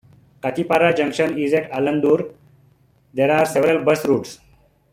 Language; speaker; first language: English; non-native, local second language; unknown